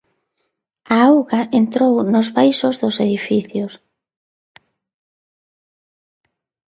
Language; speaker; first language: Galician; non-native, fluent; Spanish